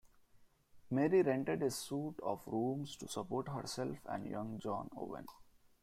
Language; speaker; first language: English; non-native, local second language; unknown